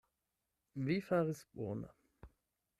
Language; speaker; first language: Esperanto; non-native, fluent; German